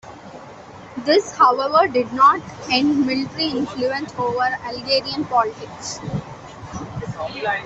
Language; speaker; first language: English; non-native, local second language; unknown